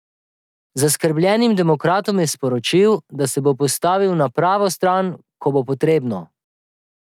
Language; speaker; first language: Slovenian; native; Slovenian